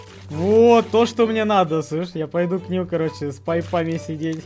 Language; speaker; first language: Russian; native; Russian